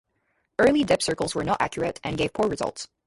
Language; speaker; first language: English; native; English